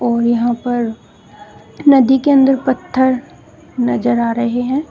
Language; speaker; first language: Hindi; native; Hindi